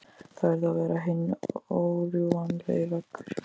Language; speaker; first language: Icelandic; native; Icelandic